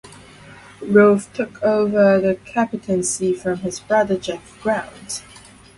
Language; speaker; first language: English; non-native, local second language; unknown